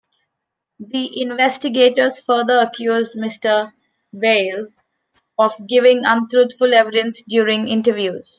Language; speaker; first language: English; non-native, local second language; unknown